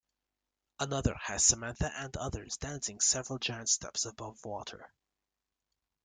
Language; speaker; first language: English; native; English